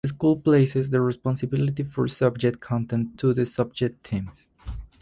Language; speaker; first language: English; non-native, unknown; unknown